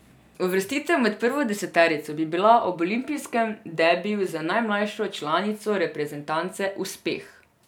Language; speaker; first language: Slovenian; non-native, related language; Serbian